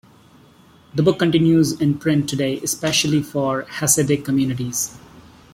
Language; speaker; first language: English; non-native, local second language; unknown